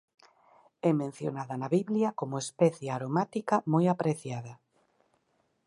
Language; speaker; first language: Galician; native; Galician